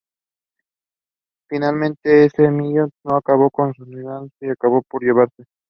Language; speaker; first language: English; non-native, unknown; Spanish